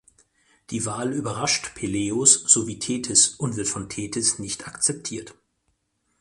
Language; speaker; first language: German; native; German